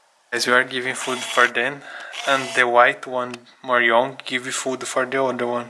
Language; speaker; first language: English; non-native, learner; Portuguese